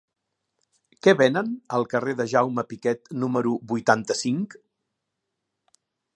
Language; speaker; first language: Catalan; native; Catalan